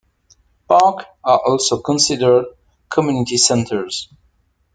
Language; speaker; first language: English; non-native, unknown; French